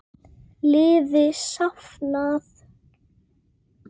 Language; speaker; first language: Icelandic; native; Icelandic